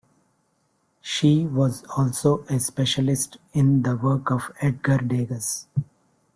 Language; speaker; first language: English; non-native, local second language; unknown